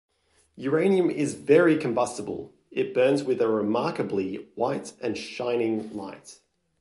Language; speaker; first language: English; native; English